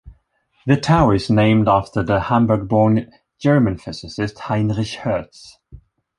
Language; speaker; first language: English; non-native, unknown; Swedish